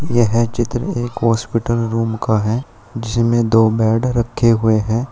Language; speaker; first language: Hindi; native; Hindi